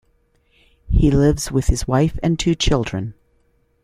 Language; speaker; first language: English; native; English